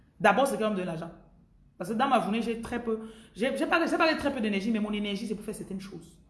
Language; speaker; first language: French; non-native, local second language; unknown